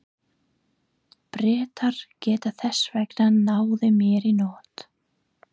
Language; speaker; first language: Icelandic; non-native, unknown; English